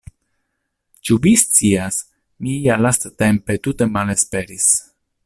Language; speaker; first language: Esperanto; non-native, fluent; Italian